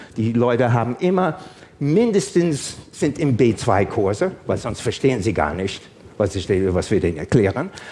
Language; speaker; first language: German; non-native, fluent; English